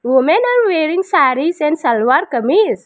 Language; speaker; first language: English; non-native, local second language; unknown